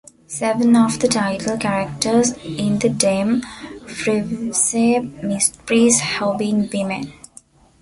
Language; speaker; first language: English; non-native, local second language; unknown